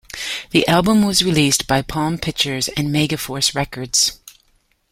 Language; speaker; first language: English; native; English